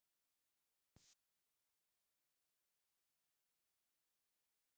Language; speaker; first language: Icelandic; non-native, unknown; Polish